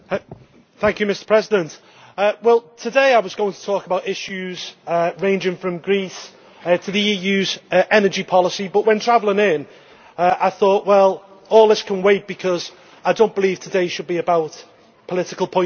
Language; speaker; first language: English; native; English